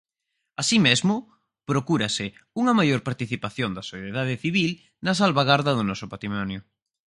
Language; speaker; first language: Galician; native; Galician